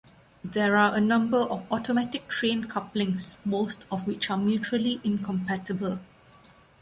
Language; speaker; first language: English; non-native, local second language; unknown